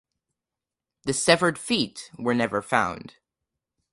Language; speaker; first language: English; native; English